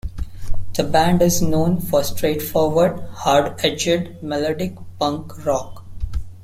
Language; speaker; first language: English; non-native, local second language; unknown